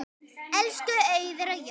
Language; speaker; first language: Icelandic; native; Icelandic